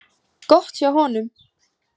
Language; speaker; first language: Icelandic; native; Icelandic